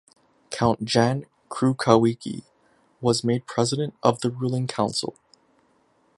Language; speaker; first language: English; native; English